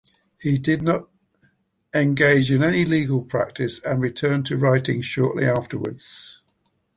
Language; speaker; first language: English; native; English